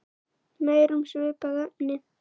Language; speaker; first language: Icelandic; native; Icelandic